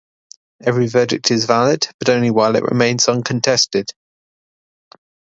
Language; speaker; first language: English; native; English